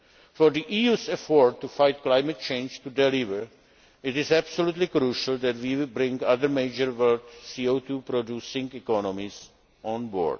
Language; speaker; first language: English; non-native, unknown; Czech